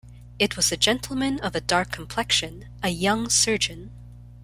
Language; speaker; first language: English; non-native, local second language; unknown